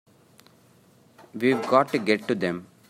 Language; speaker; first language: English; non-native, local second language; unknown